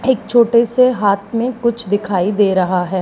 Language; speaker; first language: Hindi; native; Hindi